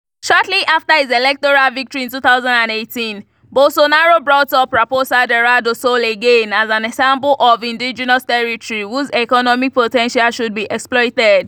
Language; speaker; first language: English; non-native, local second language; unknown